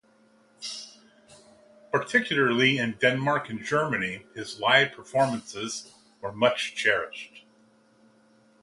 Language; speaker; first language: English; native; English